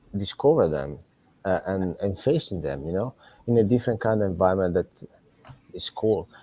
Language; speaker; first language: English; non-native, fluent; Italian